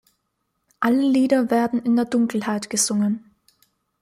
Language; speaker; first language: German; native; German